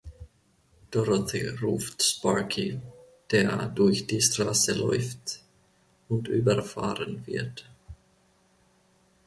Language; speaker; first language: German; non-native, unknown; Finnish